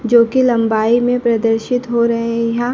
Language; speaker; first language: Hindi; native; Hindi